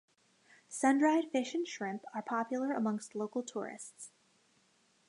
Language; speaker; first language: English; native; English